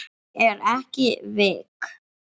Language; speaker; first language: Icelandic; non-native, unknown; English